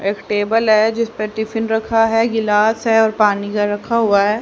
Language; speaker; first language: Hindi; native; Hindi